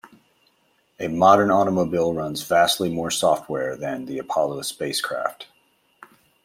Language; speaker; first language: English; native; English